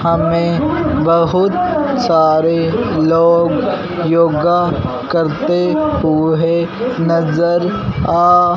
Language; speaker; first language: Hindi; non-native, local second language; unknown